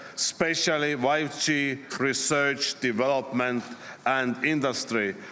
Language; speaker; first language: English; non-native, fluent; Estonian